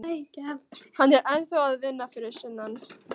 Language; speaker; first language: Icelandic; non-native, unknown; Polish